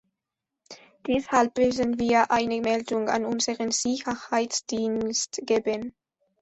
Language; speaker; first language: German; non-native, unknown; Spanish